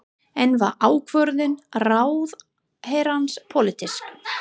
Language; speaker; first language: Icelandic; non-native, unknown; English